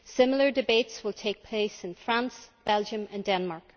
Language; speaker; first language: English; native; English